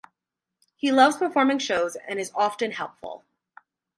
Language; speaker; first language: English; native; English